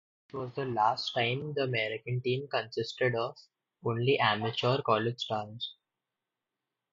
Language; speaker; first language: English; non-native, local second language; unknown